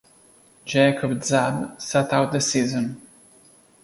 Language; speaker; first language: English; non-native, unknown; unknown